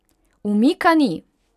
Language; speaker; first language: Slovenian; non-native, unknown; Hungarian